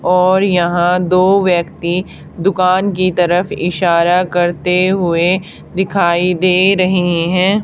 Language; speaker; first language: Hindi; native; Hindi